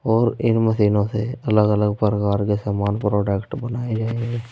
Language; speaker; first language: Hindi; native; Hindi